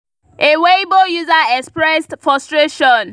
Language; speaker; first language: English; non-native, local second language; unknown